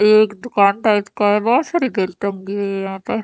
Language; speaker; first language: Hindi; native; Hindi